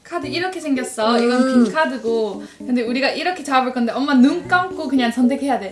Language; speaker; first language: Korean; early bilingual, other home language; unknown